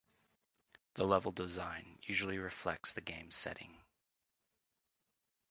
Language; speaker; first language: English; native; English